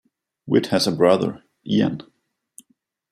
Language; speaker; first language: English; non-native, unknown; Danish